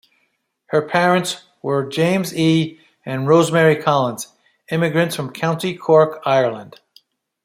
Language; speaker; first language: English; native; English